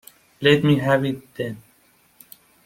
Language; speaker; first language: English; non-native, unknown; Persian